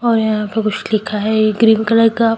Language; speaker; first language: Hindi; native; Hindi